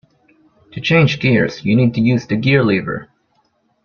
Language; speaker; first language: English; non-native, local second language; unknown